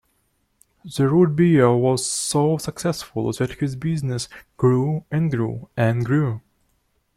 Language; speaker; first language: English; non-native, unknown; Russian